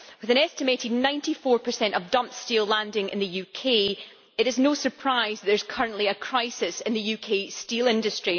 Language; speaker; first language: English; native; English